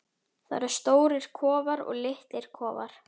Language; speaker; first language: Icelandic; native; Icelandic